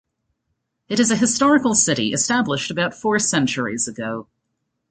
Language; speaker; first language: English; native; English